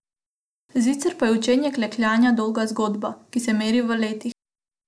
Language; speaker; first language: Slovenian; non-native, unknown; Macedonian